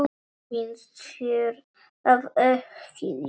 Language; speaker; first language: Icelandic; non-native, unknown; Polish